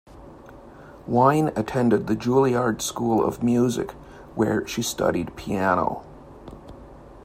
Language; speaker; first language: English; native; English